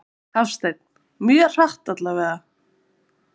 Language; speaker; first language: Icelandic; native; Icelandic